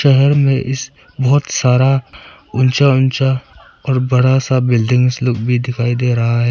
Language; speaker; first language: Hindi; non-native, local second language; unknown